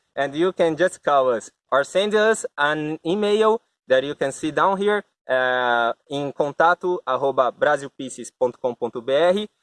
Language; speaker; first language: English; non-native, learner; Portuguese